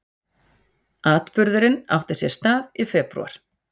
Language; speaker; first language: Icelandic; native; Icelandic